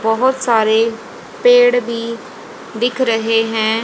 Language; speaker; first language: Hindi; native; Hindi